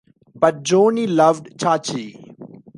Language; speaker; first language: English; non-native, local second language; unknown